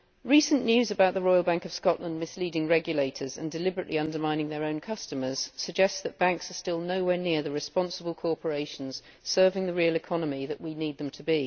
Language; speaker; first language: English; native; English